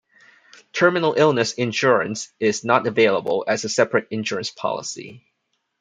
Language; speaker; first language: English; non-native, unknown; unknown